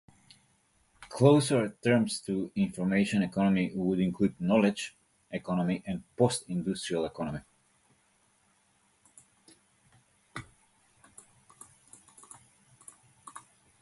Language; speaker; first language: English; native; English